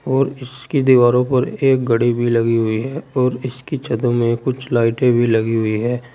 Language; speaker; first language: Hindi; native; Hindi